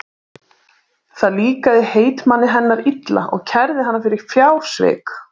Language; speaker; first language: Icelandic; native; Icelandic